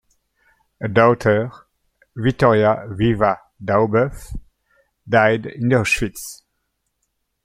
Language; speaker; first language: English; native; English